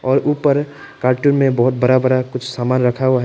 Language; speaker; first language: Hindi; non-native, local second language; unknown